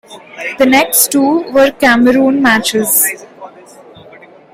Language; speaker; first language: English; non-native, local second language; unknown